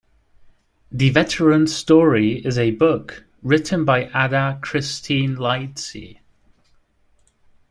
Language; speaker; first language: English; native; English